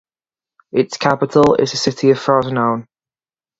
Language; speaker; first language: English; native; English